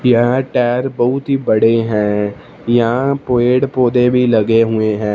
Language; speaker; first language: Hindi; non-native, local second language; Punjabi